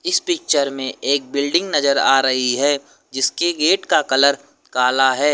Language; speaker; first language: Hindi; native; Hindi